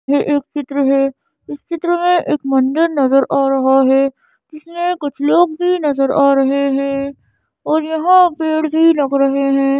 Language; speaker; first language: Hindi; native; Hindi